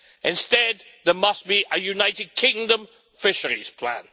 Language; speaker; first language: English; native; English